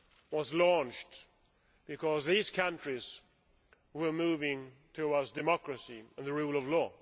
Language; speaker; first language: English; non-native, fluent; Swedish